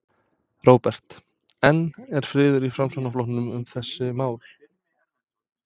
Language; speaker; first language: Icelandic; non-native, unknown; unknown